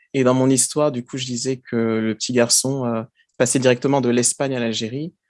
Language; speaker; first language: French; early bilingual, other home language; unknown